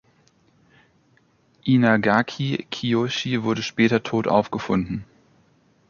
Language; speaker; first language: German; native; German